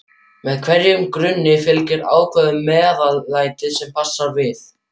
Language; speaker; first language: Icelandic; non-native, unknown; German